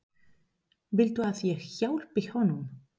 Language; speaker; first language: Icelandic; non-native, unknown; Spanish